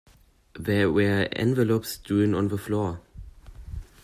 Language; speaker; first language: English; non-native, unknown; German